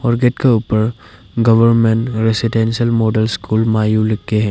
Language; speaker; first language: Hindi; non-native, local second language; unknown